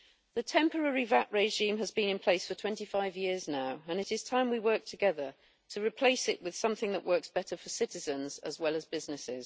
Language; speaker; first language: English; native; English